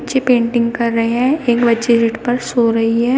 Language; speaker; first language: Hindi; native; Hindi